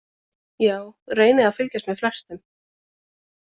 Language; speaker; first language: Icelandic; native; Icelandic